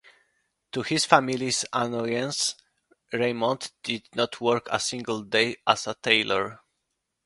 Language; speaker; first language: English; non-native, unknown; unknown